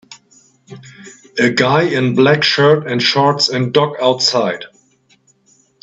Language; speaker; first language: English; native; English